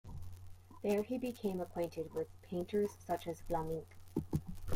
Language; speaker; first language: English; native; English